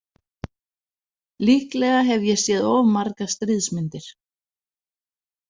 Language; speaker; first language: Icelandic; non-native, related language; Danish